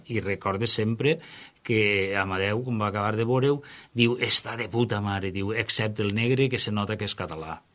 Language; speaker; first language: Catalan; native; Catalan